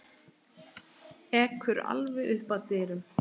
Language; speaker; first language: Icelandic; native; Icelandic